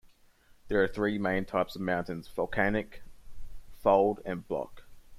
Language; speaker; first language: English; native; English